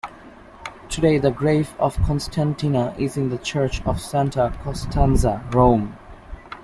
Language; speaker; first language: English; native; English